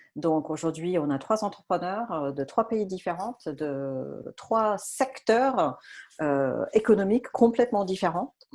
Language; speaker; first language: French; non-native, fluent; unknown